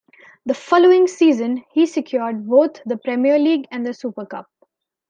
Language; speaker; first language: English; non-native, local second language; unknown